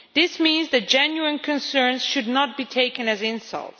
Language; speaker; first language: English; non-native, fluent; Dutch